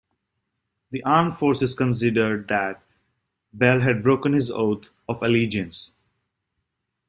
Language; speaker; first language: English; native; English